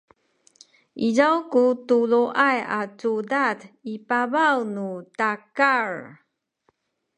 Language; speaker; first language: Sakizaya; non-native, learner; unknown